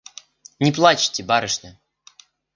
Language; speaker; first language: Russian; native; Russian